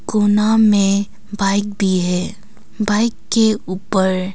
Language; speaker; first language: Hindi; non-native, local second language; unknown